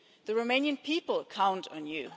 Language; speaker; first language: English; non-native, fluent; German